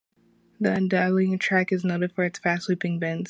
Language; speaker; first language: English; native; English